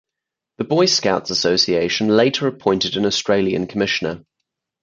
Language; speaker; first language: English; native; English